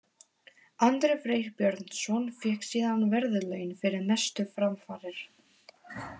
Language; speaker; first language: Icelandic; non-native, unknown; Polish